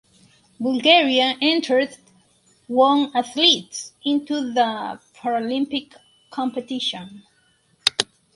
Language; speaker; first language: English; non-native, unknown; Spanish